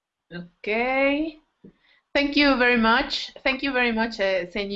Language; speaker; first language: English; non-native, fluent; Spanish